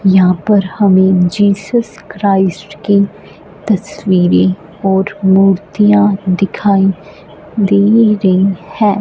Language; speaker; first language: Hindi; non-native, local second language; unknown